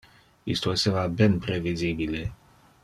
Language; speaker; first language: Interlingua; non-native, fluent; Dutch